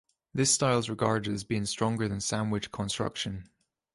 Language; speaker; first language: English; native; English